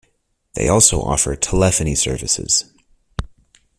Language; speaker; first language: English; native; English